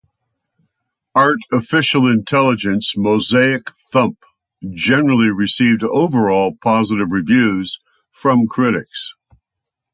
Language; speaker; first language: English; native; English